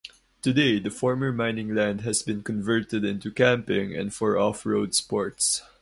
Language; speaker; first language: English; non-native, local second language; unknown